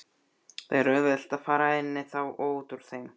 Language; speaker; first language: Icelandic; native; Icelandic